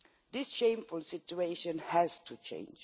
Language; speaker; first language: English; non-native, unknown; Swedish